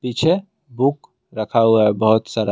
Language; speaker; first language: Hindi; non-native, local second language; Assamese